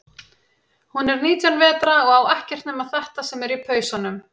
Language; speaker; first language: Icelandic; native; Icelandic